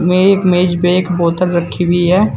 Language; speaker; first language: Hindi; native; Hindi